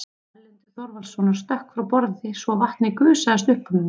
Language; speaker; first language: Icelandic; native; Icelandic